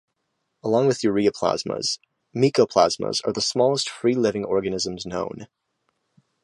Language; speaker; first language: English; native; English